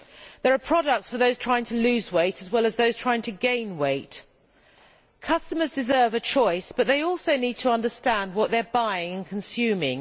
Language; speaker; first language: English; native; English